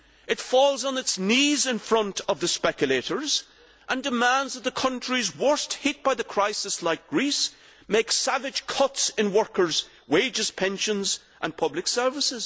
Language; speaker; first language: English; native; English